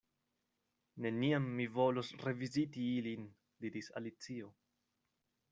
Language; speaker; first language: Esperanto; non-native, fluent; Spanish